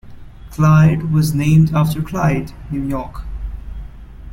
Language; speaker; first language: English; non-native, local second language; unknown